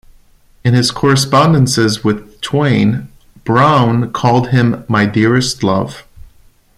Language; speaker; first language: English; non-native, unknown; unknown